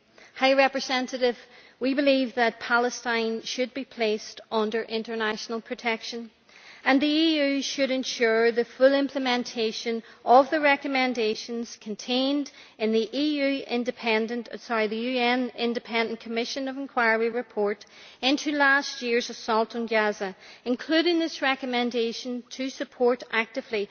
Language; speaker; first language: English; native; English